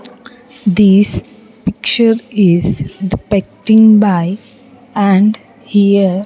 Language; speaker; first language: English; non-native, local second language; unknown